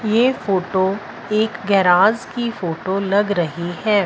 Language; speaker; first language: Hindi; non-native, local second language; Punjabi